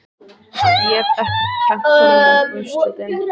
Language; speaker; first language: Icelandic; native; Icelandic